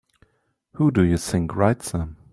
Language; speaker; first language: English; non-native, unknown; German